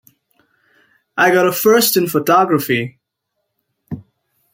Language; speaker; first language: English; native; English